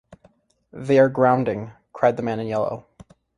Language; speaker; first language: English; native; English